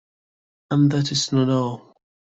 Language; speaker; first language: English; non-native, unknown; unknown